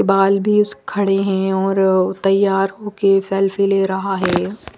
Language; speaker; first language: Hindi; non-native, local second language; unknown